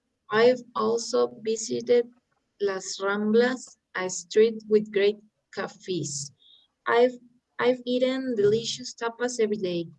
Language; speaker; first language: English; non-native, learner; Spanish